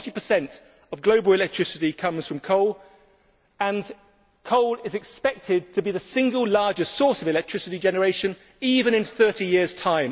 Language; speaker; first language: English; native; English